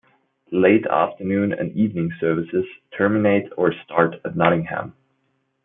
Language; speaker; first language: English; non-native, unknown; German